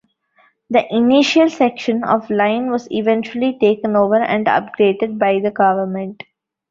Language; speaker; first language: English; non-native, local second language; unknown